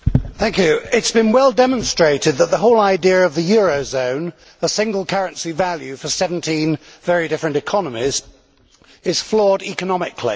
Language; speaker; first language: English; native; English